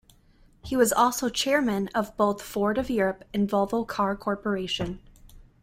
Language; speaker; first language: English; native; English